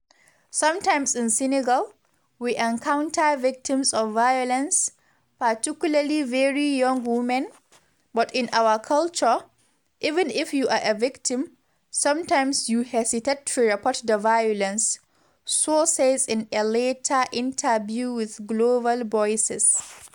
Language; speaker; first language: English; non-native, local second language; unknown